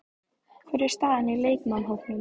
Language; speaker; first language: Icelandic; native; Icelandic